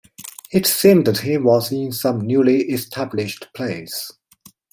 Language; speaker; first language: English; non-native, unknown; Chinese